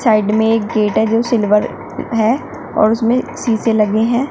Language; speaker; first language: Hindi; native; Hindi